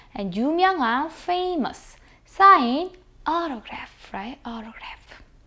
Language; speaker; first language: English; non-native, fluent; Korean